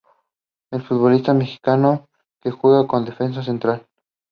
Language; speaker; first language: English; non-native, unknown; Spanish